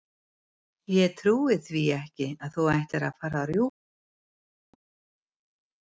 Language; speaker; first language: Icelandic; native; Icelandic